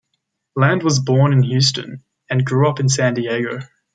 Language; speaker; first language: English; native; English